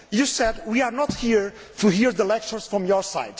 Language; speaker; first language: English; non-native, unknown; Portuguese